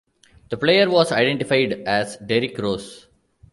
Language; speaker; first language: English; non-native, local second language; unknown